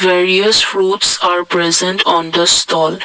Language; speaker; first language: English; non-native, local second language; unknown